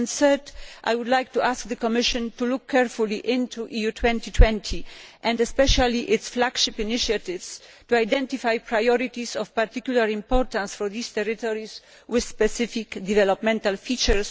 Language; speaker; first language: English; non-native, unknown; Polish